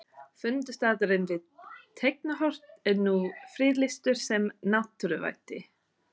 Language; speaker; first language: Icelandic; non-native, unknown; English